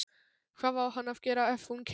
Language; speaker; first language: Icelandic; non-native, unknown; Polish